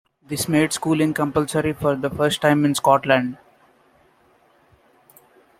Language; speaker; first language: English; non-native, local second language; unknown